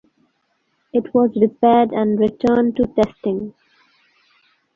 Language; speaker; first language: English; non-native, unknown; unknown